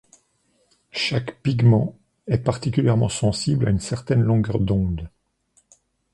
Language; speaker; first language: French; native; French